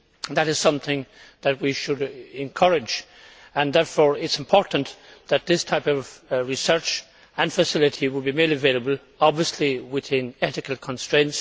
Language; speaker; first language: English; native; English